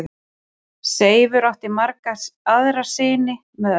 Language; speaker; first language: Icelandic; native; Icelandic